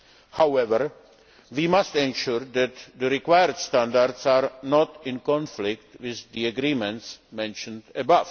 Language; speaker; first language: English; non-native, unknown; Czech